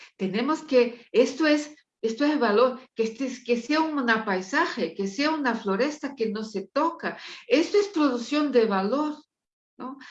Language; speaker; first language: Spanish; non-native, related language; Portuguese